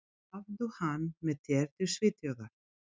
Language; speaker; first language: Icelandic; non-native, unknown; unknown